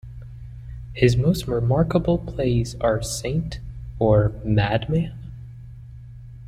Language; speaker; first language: English; native; English